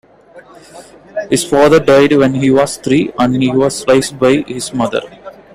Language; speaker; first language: English; non-native, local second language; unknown